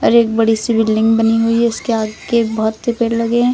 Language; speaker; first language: Hindi; native; Hindi